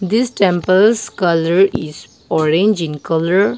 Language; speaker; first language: English; non-native, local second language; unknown